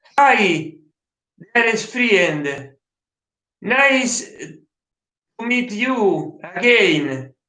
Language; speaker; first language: English; non-native, learner; Italian